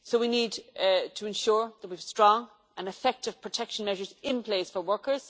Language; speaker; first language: English; native; English